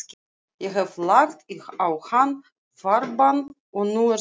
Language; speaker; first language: Icelandic; non-native, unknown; Russian